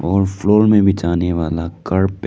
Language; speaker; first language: Hindi; non-native, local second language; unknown